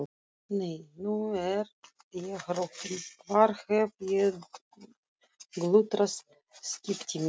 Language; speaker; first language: Icelandic; non-native, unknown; Russian